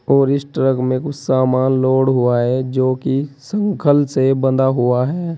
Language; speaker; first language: Hindi; native; Hindi